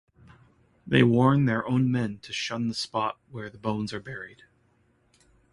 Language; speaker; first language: English; native; English